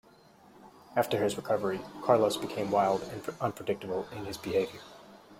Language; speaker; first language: English; native; English